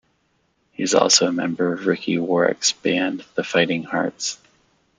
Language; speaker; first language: English; native; English